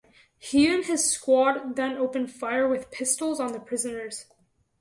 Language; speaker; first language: English; native; English